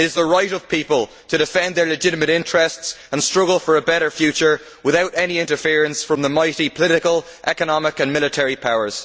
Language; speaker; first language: English; native; English